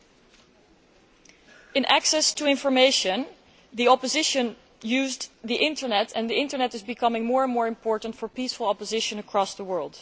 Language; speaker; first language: English; non-native, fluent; Dutch